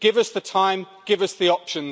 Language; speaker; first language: English; native; English